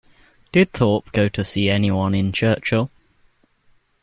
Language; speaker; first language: English; native; English